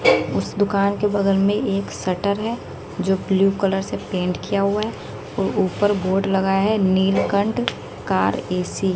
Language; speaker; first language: Hindi; native; Hindi